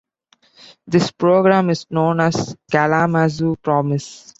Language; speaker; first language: English; non-native, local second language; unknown